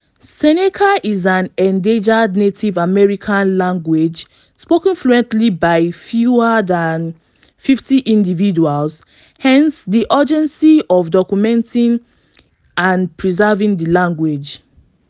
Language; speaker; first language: English; non-native, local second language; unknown